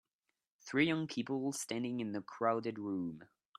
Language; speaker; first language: English; non-native, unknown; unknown